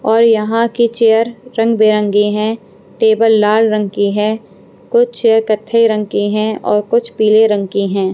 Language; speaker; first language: Hindi; non-native, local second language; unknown